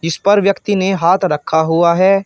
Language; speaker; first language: Hindi; native; Hindi